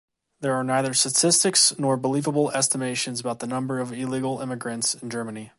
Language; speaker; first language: English; native; English